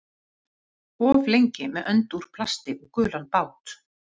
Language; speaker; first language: Icelandic; native; Icelandic